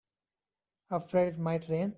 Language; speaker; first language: English; non-native, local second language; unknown